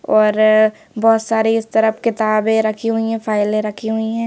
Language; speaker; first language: Hindi; native; Hindi